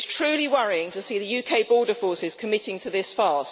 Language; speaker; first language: English; native; English